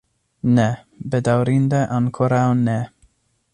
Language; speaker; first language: Esperanto; non-native, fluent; English